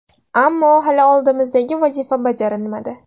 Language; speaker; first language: Uzbek; non-native, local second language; Russian